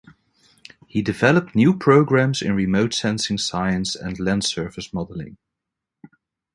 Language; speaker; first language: English; non-native, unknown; Dutch